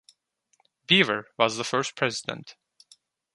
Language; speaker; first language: English; non-native, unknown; Turkish